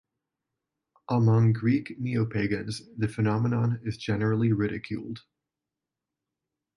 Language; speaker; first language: English; non-native, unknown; Spanish